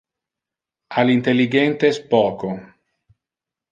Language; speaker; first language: Interlingua; non-native, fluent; Italian